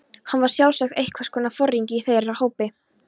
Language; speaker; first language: Icelandic; non-native, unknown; Polish